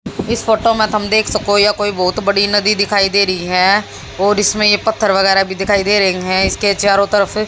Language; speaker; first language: Hindi; native; Hindi